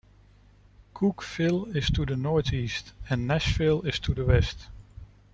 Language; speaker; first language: English; non-native, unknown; Dutch